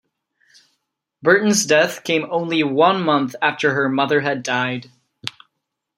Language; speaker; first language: English; non-native, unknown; Czech